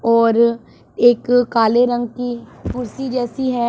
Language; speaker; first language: Hindi; non-native, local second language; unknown